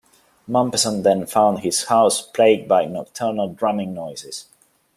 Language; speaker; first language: English; non-native, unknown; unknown